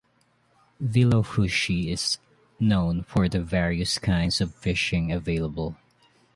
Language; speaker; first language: English; non-native, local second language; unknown